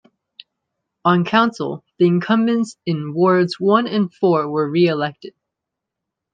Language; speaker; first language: English; native; English